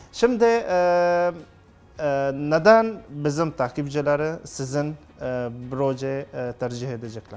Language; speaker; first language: Turkish; non-native, learner; Arabic